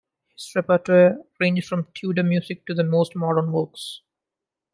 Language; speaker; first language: English; non-native, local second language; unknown